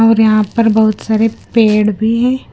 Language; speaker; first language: Hindi; non-native, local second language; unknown